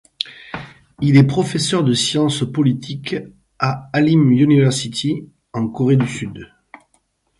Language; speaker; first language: French; native; French